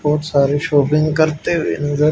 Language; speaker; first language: Hindi; native; Hindi